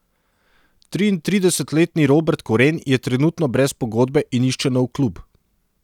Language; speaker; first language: Slovenian; non-native, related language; Serbian